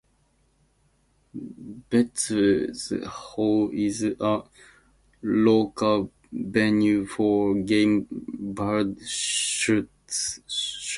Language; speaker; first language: English; native; English